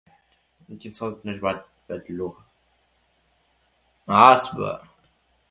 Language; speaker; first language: English; native; English